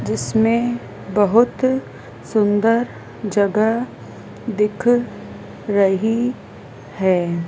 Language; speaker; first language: Hindi; native; Hindi